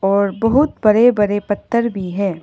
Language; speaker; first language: Hindi; non-native, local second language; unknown